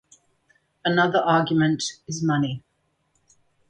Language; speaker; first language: English; native; English